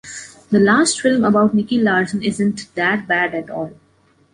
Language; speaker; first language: English; non-native, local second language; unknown